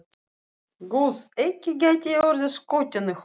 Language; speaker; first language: Icelandic; non-native, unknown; Russian